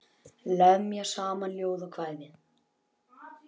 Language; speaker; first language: Icelandic; native; Icelandic